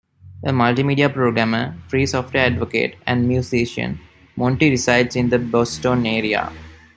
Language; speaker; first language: English; non-native, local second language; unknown